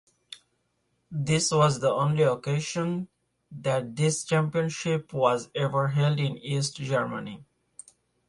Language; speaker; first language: English; non-native, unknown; Bangla